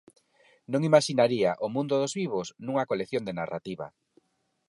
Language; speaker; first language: Galician; non-native, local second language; Spanish